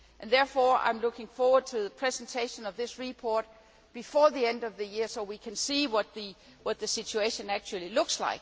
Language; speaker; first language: English; non-native, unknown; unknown